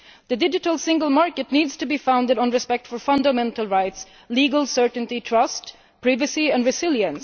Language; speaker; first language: English; non-native, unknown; Swedish